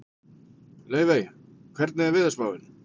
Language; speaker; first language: Icelandic; native; Icelandic